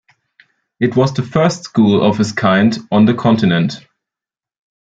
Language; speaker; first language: English; non-native, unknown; German